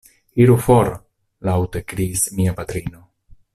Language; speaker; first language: Esperanto; non-native, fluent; Italian